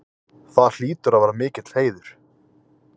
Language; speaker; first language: Icelandic; native; Icelandic